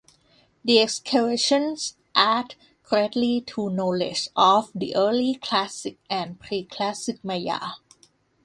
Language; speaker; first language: English; non-native, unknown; Thai